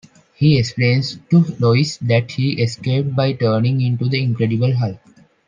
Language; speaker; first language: English; non-native, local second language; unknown